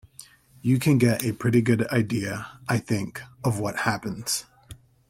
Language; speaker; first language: English; native; English